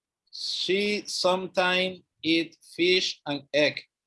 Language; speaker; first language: English; non-native, learner; Spanish